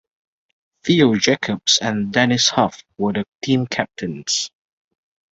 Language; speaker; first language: English; non-native, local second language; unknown